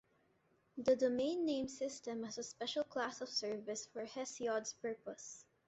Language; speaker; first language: English; non-native, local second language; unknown